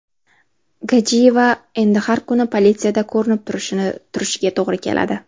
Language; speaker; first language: Uzbek; native; Uzbek